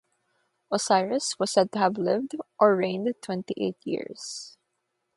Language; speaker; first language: English; non-native, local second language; Filipino